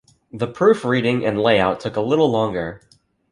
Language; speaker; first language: English; native; English